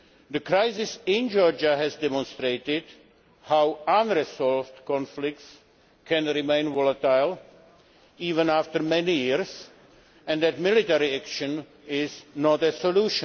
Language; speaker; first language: English; non-native, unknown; Czech